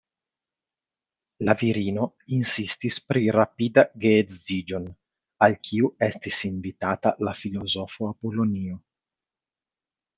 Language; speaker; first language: Esperanto; non-native, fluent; Italian